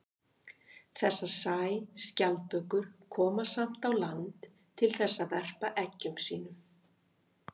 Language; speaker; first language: Icelandic; native; Icelandic